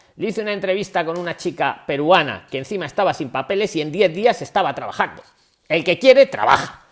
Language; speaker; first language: Spanish; native; Spanish